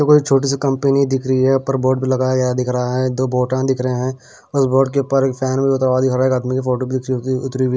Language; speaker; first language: Hindi; non-native, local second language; Punjabi